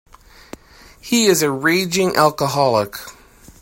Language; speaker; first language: English; native; English